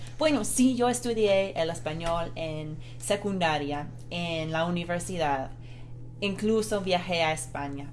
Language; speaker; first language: Spanish; non-native, fluent; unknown